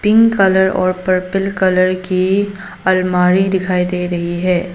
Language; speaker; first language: Hindi; non-native, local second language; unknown